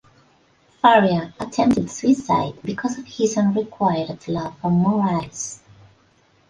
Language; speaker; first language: English; non-native, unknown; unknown